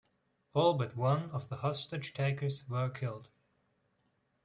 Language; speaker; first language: English; non-native, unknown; Swiss German